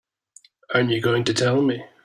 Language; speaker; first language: English; native; English